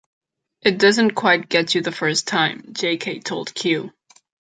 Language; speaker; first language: English; non-native, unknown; Catalan